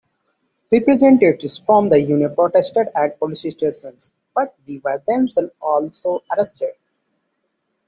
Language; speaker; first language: English; non-native, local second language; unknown